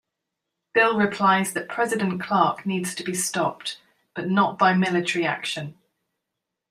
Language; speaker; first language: English; native; English